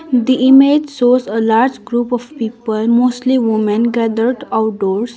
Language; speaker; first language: English; non-native, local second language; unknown